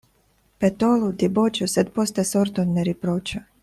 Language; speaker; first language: Esperanto; non-native, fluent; Russian